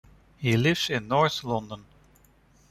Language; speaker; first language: English; non-native, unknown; Dutch